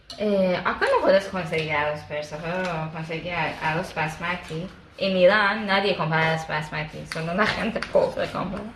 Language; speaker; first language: Spanish; non-native, learner; Persian